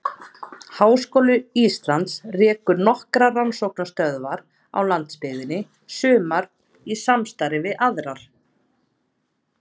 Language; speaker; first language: Icelandic; native; Icelandic